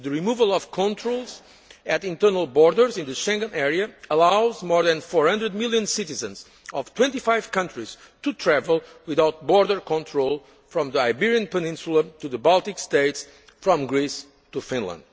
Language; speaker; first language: English; non-native, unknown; Portuguese